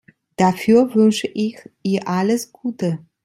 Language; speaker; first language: German; non-native, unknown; Italian